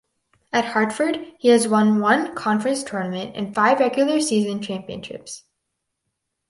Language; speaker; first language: English; native; English